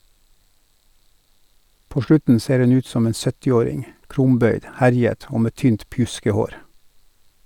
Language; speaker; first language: Norwegian; native; Norwegian